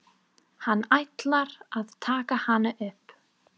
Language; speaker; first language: Icelandic; non-native, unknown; English